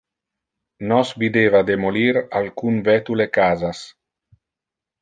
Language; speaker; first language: Interlingua; non-native, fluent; Italian